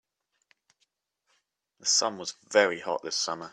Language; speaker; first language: English; native; English